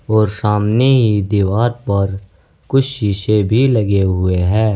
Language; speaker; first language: Hindi; native; Hindi